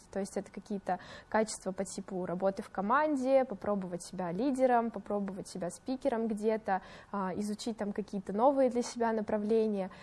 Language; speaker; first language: Russian; native; Russian